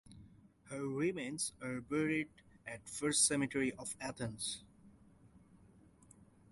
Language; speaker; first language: English; non-native, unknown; Bangla